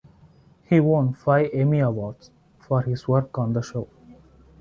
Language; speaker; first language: English; non-native, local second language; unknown